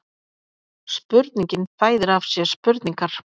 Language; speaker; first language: Icelandic; native; Icelandic